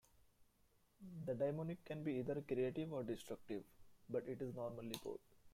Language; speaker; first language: English; non-native, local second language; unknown